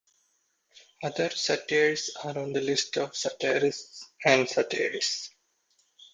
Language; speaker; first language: English; non-native, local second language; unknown